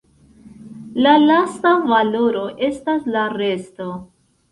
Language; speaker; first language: Esperanto; non-native, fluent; Central Kurdish